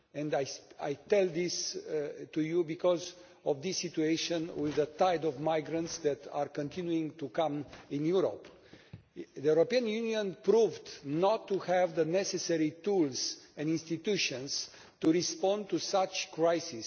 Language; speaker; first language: English; non-native, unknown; Romanian